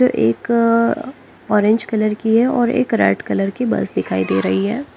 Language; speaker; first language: Hindi; native; Hindi